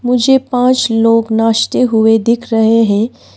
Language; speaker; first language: Hindi; early bilingual, other home language; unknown